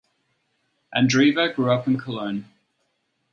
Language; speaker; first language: English; native; English